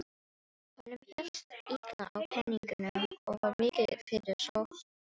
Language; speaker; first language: Icelandic; non-native, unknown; Filipino